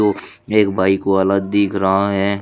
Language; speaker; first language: Hindi; native; Hindi